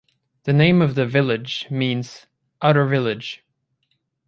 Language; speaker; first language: English; native; English